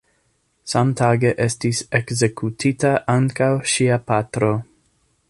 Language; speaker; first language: Esperanto; non-native, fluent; English